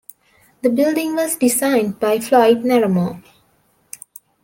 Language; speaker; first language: English; non-native, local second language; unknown